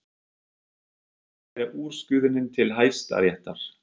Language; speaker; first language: Icelandic; non-native, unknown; German